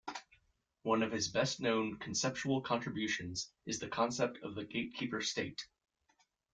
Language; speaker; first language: English; native; English